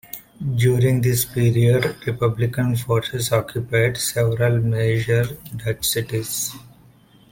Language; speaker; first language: English; non-native, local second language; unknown